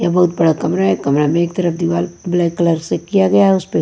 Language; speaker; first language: Hindi; non-native, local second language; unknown